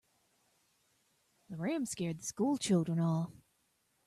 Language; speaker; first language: English; native; English